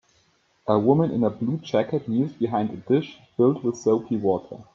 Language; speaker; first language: English; native; English